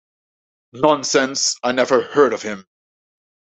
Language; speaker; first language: English; non-native, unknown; Dutch